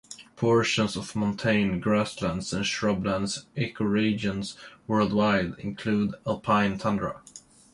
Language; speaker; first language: English; non-native, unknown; Swedish